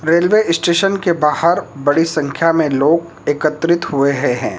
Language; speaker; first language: Hindi; native; Hindi